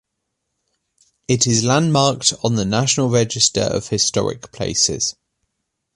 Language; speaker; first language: English; native; English